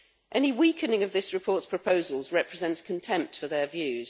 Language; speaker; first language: English; native; English